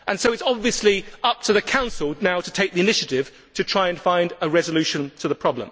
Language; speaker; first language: English; native; English